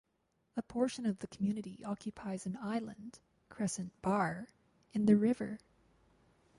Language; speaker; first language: English; native; English